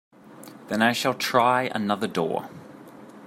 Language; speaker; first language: English; native; English